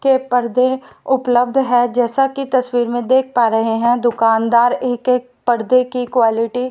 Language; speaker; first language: Hindi; native; Hindi